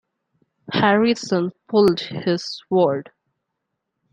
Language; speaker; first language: English; non-native, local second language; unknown